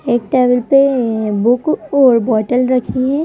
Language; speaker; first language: Hindi; native; Hindi